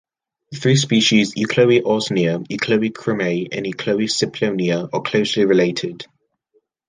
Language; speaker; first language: English; native; English